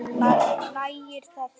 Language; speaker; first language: Icelandic; native; Icelandic